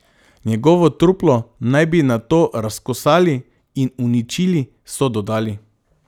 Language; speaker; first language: Slovenian; non-native, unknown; Macedonian